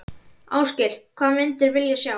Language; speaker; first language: Icelandic; native; Icelandic